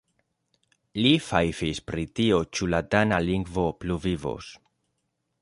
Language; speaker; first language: Esperanto; non-native, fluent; Spanish